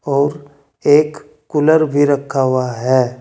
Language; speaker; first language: Hindi; native; Hindi